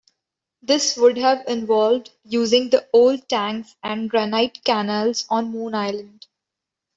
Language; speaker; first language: English; non-native, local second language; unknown